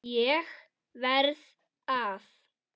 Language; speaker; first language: Icelandic; native; Icelandic